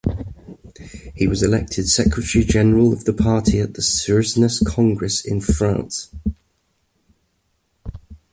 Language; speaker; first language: English; native; English